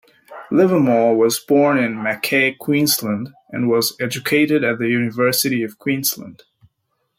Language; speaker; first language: English; native; English